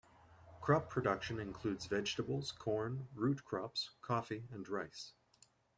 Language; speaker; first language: English; native; English